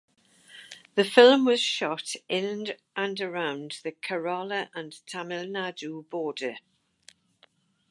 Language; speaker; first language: English; native; English